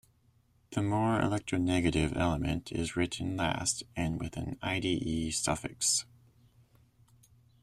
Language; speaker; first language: English; native; English